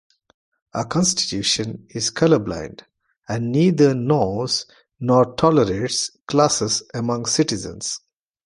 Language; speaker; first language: English; non-native, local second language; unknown